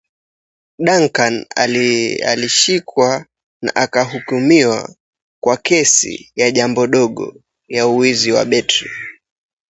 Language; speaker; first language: English; native; English